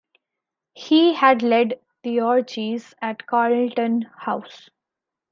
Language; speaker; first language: English; non-native, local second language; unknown